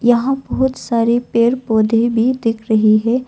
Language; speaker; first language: Hindi; non-native, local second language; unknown